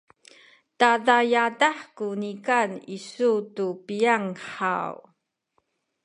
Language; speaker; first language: Sakizaya; non-native, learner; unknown